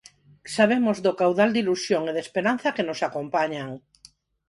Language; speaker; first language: Galician; non-native, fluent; Spanish